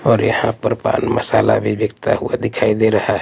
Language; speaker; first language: Hindi; native; Hindi